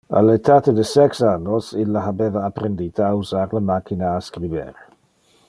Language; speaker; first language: Interlingua; non-native, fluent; Dutch